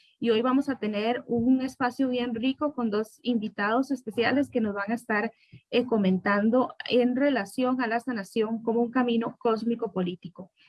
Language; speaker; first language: Spanish; native; Spanish